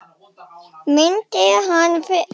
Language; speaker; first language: Icelandic; non-native, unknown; German